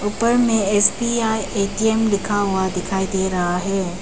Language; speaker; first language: Hindi; non-native, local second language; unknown